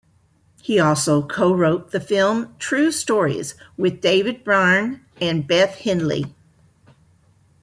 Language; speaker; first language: English; native; English